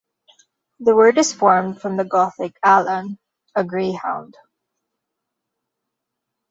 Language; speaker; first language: English; non-native, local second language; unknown